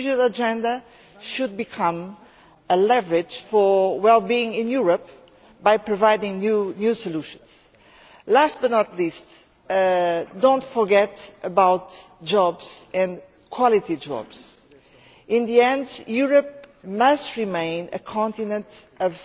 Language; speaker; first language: English; non-native, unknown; Portuguese